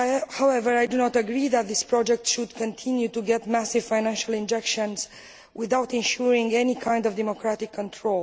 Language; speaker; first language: English; non-native, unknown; Romanian